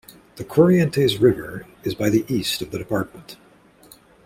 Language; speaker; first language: English; native; English